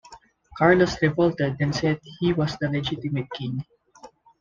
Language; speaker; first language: English; non-native, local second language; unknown